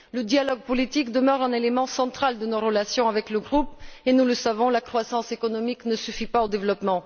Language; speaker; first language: French; non-native, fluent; Bulgarian